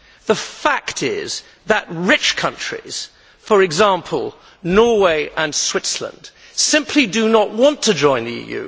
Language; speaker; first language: English; native; English